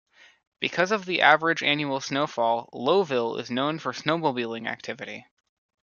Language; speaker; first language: English; native; English